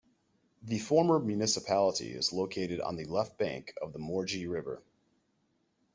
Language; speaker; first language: English; native; English